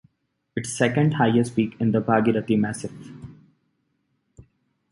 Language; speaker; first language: English; non-native, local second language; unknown